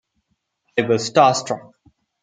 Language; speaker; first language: English; non-native, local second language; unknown